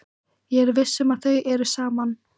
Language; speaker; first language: Icelandic; native; Icelandic